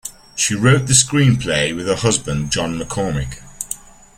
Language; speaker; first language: English; native; English